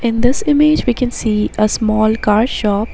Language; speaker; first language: English; non-native, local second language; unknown